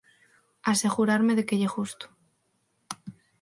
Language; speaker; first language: Galician; non-native, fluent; Spanish